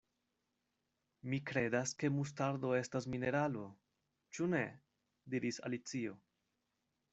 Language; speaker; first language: Esperanto; non-native, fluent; Spanish